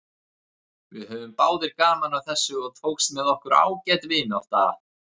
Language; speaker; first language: Icelandic; native; Icelandic